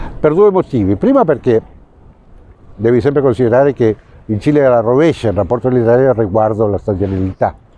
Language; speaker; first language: Italian; non-native, fluent; Spanish